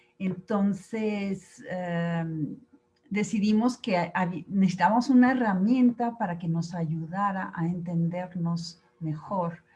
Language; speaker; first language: Spanish; native; Spanish